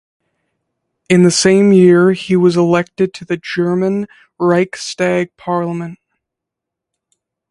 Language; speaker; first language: English; native; English